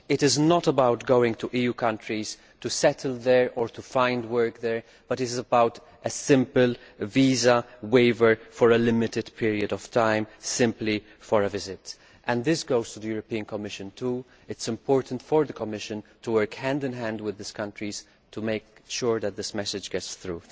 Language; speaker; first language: English; non-native, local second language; Maltese